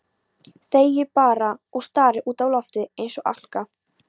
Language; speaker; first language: Icelandic; non-native, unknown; Polish